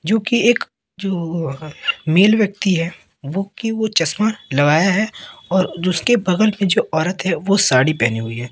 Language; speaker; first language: Hindi; native; Hindi